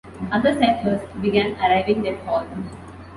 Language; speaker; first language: English; non-native, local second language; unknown